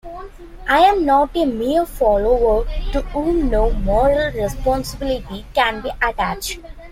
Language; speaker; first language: English; non-native, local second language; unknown